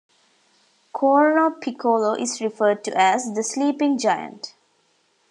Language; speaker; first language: English; non-native, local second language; Tamil